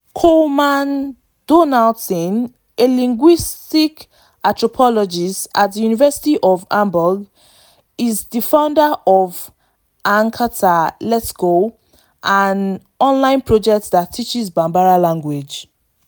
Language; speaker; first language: English; non-native, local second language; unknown